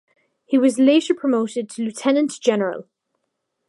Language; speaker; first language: English; native; English